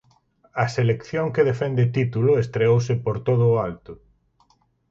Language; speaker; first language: Galician; native; Galician